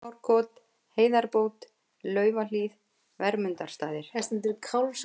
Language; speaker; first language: Icelandic; native; Icelandic